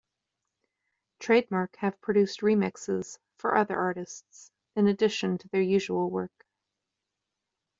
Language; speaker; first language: English; native; English